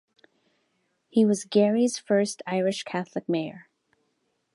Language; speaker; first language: English; native; English